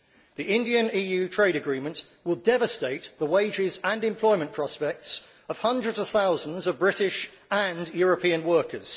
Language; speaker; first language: English; native; English